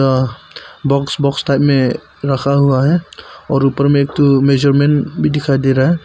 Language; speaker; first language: Hindi; early bilingual, other home language; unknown